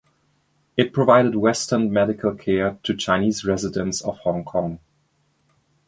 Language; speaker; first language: English; non-native, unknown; German